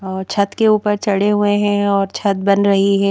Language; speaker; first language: Hindi; native; Hindi